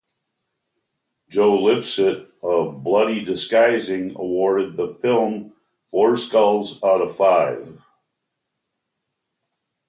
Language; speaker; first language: English; native; English